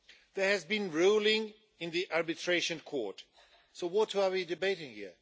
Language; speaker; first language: English; non-native, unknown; Swedish